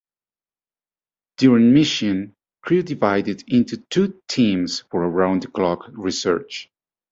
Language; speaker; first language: English; native; English